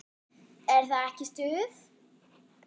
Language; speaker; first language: Icelandic; non-native, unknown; German